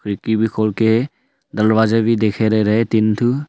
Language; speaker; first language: Hindi; early bilingual, other home language; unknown